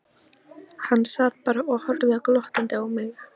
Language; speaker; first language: Icelandic; non-native, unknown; Polish